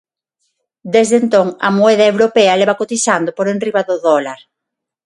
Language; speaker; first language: Galician; non-native, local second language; Spanish